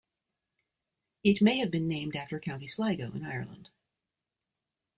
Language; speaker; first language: English; native; English